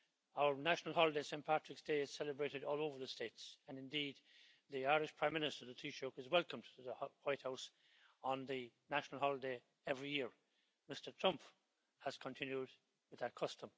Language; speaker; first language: English; native; English